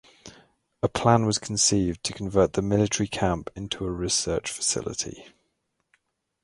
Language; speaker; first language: English; native; English